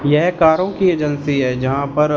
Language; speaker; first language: Hindi; non-native, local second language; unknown